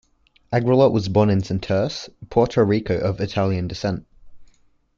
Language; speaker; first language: English; native; English